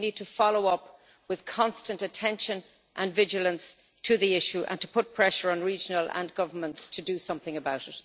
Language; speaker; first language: English; native; English